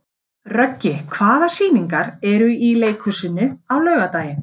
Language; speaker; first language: Icelandic; native; Icelandic